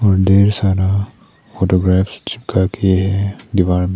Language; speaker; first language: Hindi; non-native, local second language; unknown